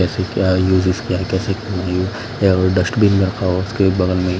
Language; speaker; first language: Hindi; non-native, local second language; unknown